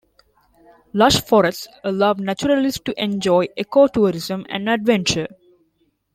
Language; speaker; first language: English; non-native, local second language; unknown